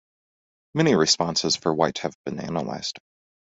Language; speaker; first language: English; native; English